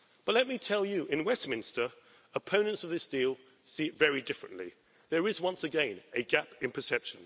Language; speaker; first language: English; native; English